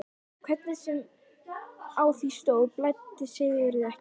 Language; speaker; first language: Icelandic; native; Icelandic